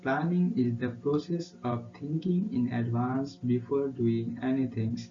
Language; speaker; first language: English; non-native, local second language; Nepali